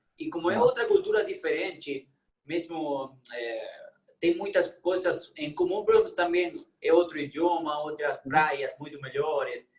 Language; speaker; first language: Portuguese; non-native, fluent; Spanish